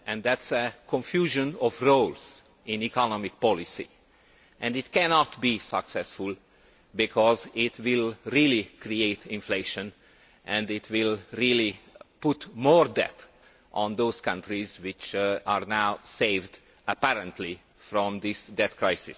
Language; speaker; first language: English; non-native, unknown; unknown